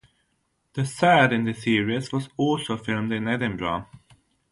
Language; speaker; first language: English; non-native, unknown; German